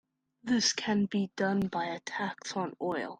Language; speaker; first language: English; native; English